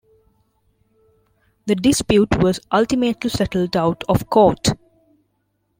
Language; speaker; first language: English; non-native, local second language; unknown